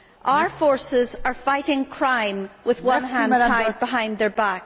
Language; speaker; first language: English; native; English